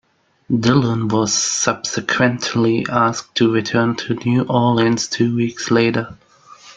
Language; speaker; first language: English; non-native, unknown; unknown